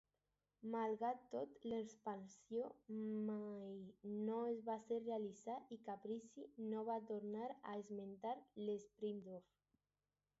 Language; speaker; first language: Catalan; non-native, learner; Spanish